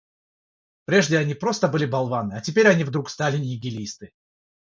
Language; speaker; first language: Russian; non-native, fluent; Georgian